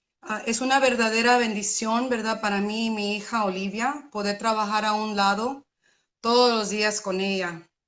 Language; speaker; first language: Spanish; early bilingual, other home language; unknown